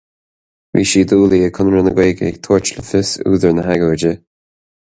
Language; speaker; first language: Irish; non-native, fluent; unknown